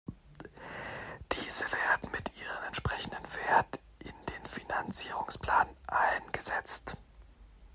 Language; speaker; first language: German; native; German